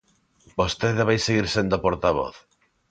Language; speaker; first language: Galician; non-native, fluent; Spanish